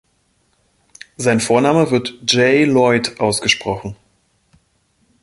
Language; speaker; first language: German; native; German